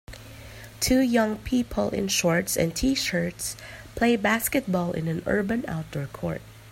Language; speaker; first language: English; non-native, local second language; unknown